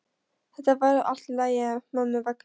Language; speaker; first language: Icelandic; non-native, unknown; Polish